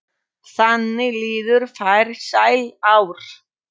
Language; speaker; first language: Icelandic; non-native, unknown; Polish